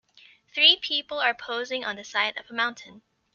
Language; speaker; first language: English; native; English